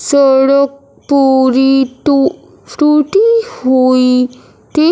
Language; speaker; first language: Hindi; non-native, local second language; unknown